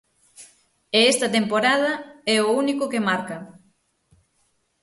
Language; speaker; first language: Galician; native; Galician